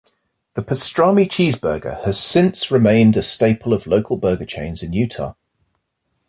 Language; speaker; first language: English; native; English